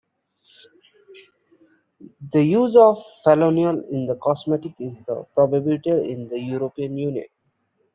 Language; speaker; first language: English; non-native, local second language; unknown